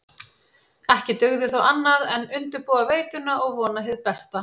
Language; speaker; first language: Icelandic; native; Icelandic